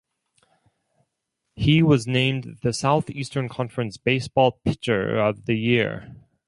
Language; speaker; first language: English; non-native, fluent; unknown